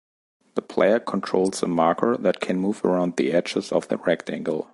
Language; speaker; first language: English; non-native, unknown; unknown